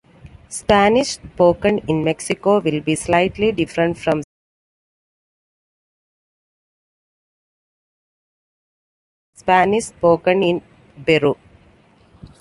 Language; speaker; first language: English; non-native, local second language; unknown